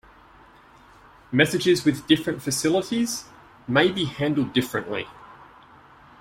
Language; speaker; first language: English; native; English